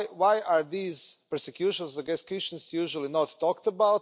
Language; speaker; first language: English; non-native, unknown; Croatian